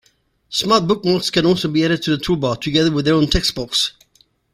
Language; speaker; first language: English; native; English